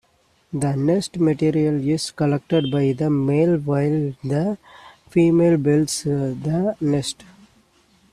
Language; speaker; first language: English; non-native, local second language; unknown